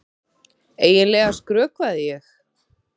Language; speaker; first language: Icelandic; native; Icelandic